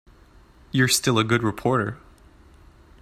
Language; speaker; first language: English; native; English